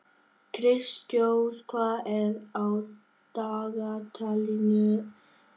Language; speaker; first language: Icelandic; non-native, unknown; Vietnamese